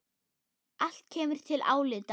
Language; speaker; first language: Icelandic; non-native, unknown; German